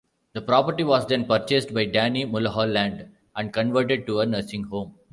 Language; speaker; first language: English; non-native, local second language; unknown